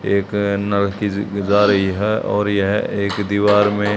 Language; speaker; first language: Hindi; native; Hindi